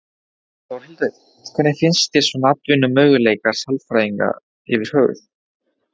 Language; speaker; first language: Icelandic; non-native, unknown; Spanish